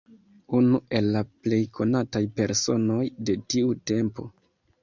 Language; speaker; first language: Esperanto; non-native, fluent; Kinyarwanda